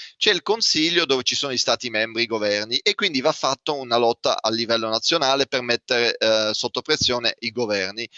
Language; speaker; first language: Italian; non-native, fluent; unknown